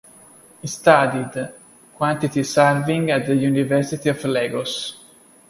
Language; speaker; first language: English; non-native, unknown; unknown